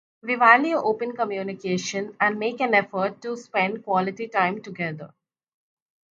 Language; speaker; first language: English; non-native, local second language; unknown